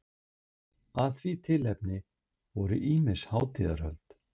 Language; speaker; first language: Icelandic; native; Icelandic